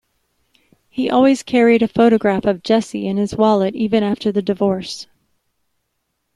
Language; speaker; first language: English; native; English